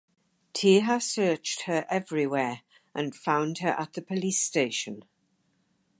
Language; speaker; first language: English; native; English